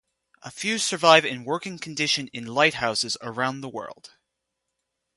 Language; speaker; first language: English; native; English